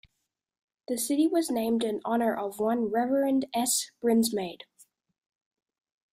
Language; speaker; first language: English; native; English